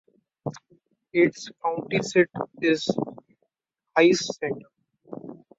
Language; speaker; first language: English; non-native, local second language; Marathi